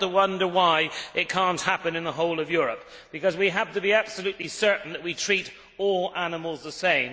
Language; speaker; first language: English; native; English